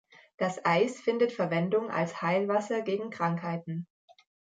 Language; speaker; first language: German; native; German